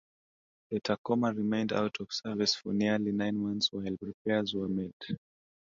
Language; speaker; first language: English; non-native, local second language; Swahili